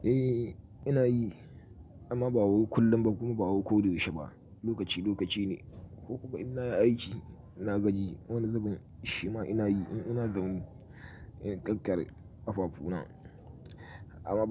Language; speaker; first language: Hausa; native; Hausa